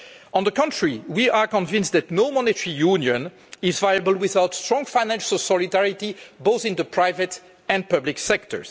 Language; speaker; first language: English; non-native, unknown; French